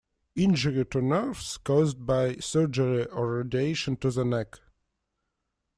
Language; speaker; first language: English; non-native, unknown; Russian